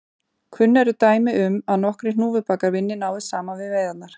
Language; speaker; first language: Icelandic; native; Icelandic